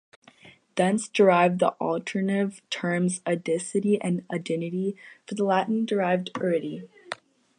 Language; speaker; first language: English; native; English